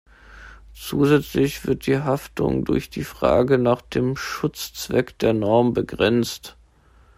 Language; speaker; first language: German; native; German